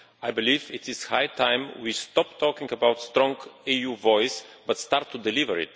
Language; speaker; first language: English; non-native, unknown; Bulgarian